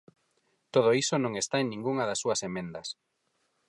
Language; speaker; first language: Galician; non-native, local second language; Spanish